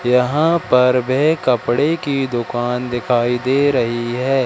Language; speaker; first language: Hindi; native; Hindi